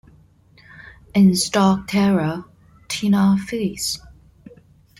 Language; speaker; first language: English; non-native, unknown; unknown